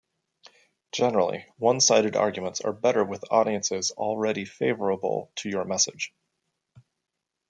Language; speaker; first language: English; native; English